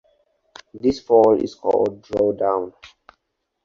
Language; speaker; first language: English; non-native, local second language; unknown